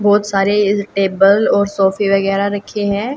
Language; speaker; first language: Hindi; native; Hindi